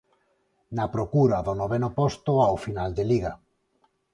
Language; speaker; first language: Galician; non-native, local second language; Spanish